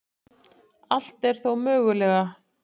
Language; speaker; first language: Icelandic; native; Icelandic